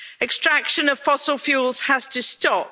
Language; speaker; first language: English; native; English